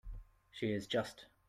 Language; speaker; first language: English; native; English